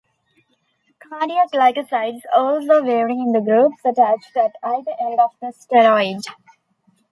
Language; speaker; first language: English; non-native, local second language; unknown